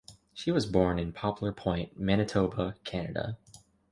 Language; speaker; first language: English; native; English